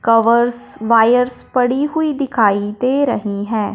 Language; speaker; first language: Hindi; non-native, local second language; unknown